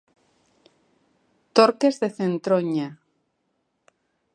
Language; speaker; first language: Galician; native; Galician